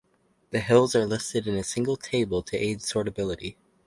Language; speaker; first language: English; native; English